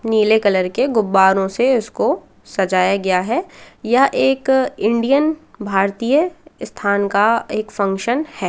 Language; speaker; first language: Hindi; native; Hindi